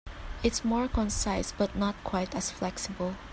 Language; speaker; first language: English; non-native, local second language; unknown